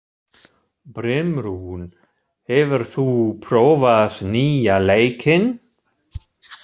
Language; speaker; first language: Icelandic; non-native, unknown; German